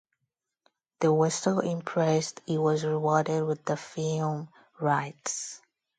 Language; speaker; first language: English; non-native, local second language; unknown